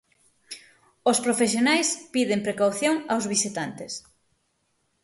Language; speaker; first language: Galician; native; Galician